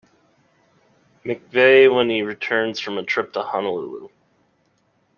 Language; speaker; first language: English; native; English